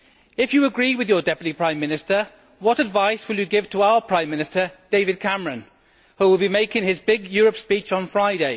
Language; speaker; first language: English; native; English